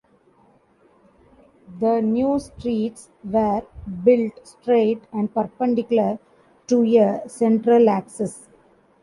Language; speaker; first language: English; non-native, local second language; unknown